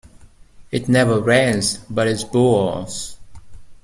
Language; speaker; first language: English; native; English